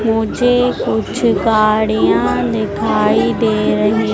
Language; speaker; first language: Hindi; native; Hindi